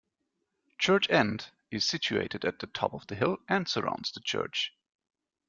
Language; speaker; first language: English; non-native, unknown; German